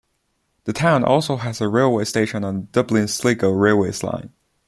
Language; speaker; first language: English; non-native, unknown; Chinese